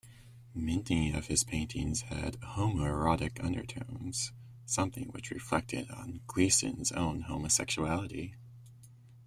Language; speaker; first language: English; native; English